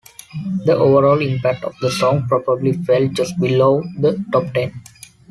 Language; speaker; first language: English; non-native, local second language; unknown